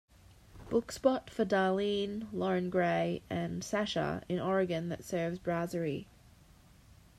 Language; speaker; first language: English; native; English